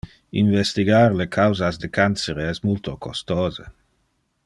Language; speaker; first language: Interlingua; non-native, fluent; Dutch